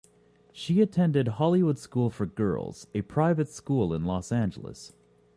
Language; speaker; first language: English; native; English